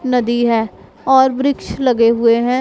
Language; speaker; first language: Hindi; non-native, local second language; Punjabi